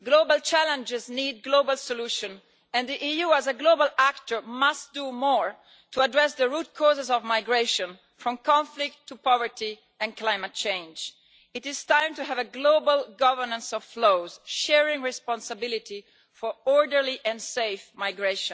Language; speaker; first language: English; non-native, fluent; Italian